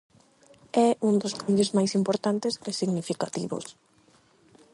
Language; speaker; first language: Galician; non-native, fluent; Spanish